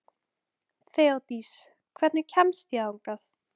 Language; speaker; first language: Icelandic; native; Icelandic